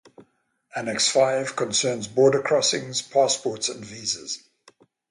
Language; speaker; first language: English; native; English